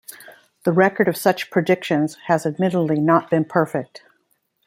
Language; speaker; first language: English; native; English